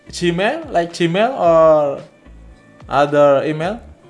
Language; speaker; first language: English; non-native, learner; Indonesian